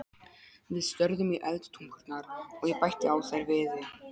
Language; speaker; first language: Icelandic; non-native, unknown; Polish